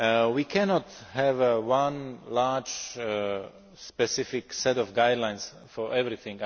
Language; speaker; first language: English; non-native, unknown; Slovak